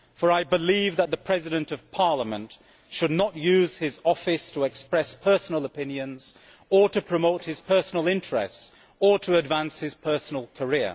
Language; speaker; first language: English; native; English